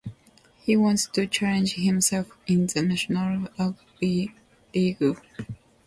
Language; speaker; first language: English; non-native, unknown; Japanese